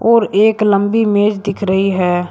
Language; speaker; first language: Hindi; native; Hindi